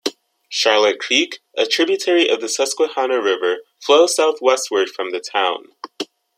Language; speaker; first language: English; native; English